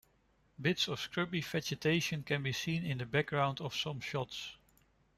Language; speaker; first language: English; non-native, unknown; Dutch